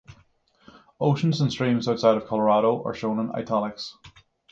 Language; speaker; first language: English; native; English